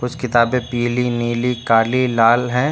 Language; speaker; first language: Hindi; native; Hindi